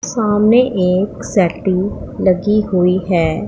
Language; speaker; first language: Hindi; non-native, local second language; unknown